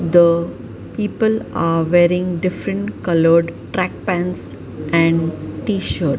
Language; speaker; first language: English; non-native, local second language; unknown